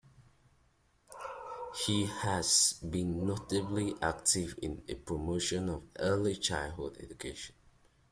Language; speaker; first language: English; native; English